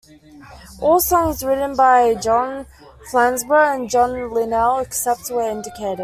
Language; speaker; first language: English; native; English